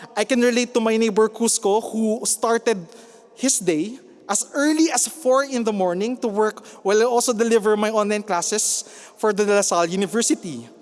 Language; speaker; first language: English; non-native, local second language; Filipino